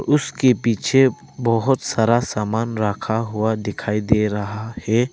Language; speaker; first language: Hindi; early bilingual, other home language; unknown